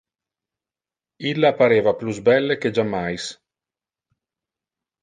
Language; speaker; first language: Interlingua; non-native, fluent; Italian